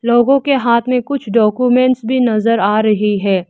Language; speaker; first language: Hindi; non-native, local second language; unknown